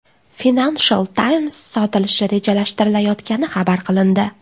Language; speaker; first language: Uzbek; native; Uzbek